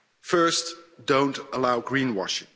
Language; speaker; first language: English; non-native, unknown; Dutch